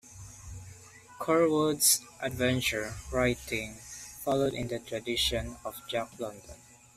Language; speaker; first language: English; non-native, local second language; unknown